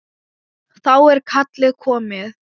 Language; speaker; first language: Icelandic; non-native, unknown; Thai